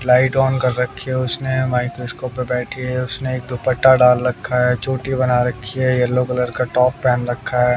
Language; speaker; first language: Hindi; native; Hindi